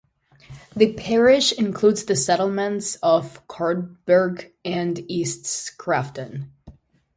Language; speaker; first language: English; native; English